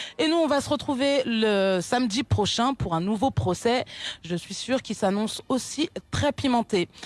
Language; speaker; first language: French; non-native, local second language; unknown